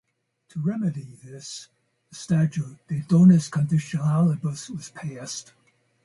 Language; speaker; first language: English; native; English